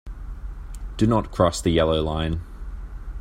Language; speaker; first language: English; native; English